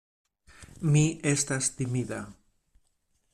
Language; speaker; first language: Esperanto; non-native, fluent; Spanish